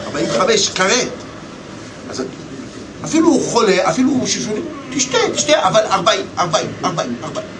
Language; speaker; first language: Hebrew; non-native, fluent; Russian